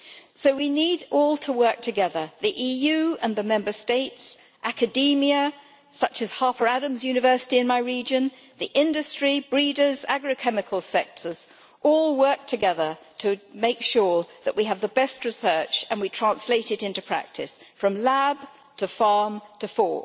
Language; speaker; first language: English; native; English